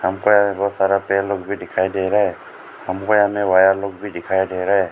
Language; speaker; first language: Hindi; early bilingual, other home language; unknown